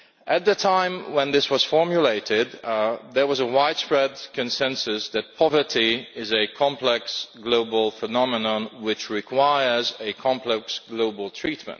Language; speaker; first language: English; non-native, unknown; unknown